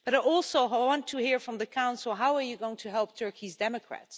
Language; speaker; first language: English; non-native, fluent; Dutch